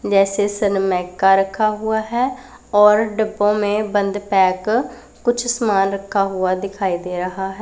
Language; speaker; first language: Hindi; non-native, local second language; Punjabi